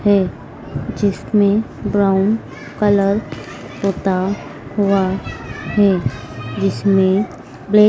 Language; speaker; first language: Hindi; native; Hindi